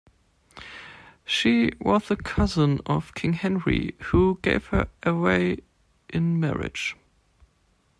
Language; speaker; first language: English; non-native, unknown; German